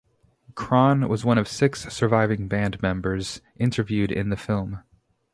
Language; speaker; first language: English; native; English